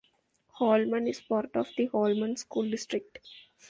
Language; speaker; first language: English; non-native, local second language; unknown